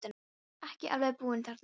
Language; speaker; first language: Icelandic; non-native, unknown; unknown